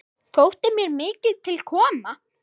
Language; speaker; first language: Icelandic; non-native, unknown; German